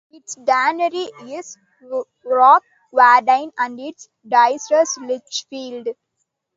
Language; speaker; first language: English; non-native, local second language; Tamil